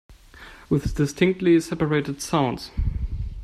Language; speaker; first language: English; non-native, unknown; German